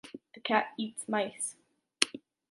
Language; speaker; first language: English; native; English